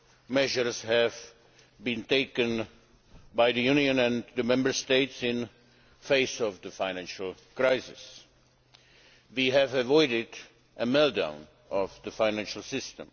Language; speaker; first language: English; non-native, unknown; Czech